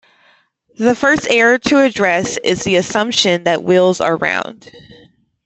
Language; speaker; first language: English; native; English